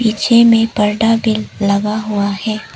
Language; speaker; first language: Hindi; non-native, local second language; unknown